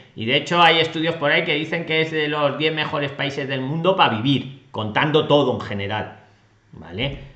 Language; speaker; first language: Spanish; native; Spanish